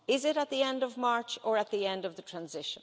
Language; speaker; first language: English; native; English